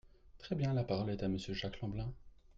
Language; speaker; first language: French; native; French